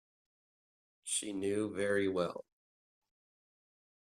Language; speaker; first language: English; native; English